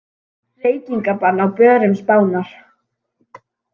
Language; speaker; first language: Icelandic; native; Icelandic